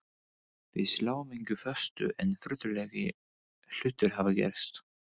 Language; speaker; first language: Icelandic; non-native, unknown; English